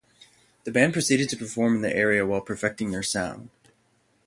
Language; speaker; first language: English; native; English